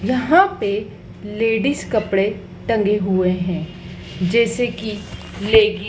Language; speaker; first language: Hindi; native; Hindi